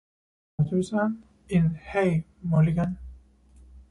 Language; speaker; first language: English; non-native, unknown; Spanish